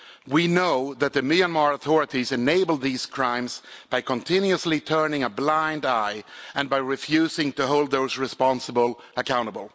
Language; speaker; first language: English; non-native, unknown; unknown